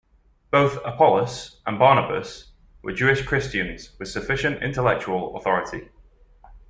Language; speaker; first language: English; native; English